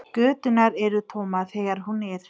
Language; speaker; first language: Icelandic; non-native, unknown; Nepali